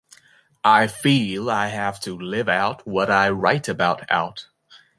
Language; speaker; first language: English; native; English